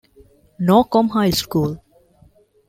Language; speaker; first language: English; non-native, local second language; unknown